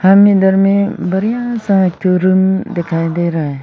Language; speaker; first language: Hindi; non-native, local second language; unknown